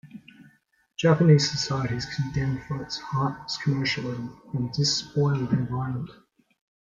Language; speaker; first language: English; native; English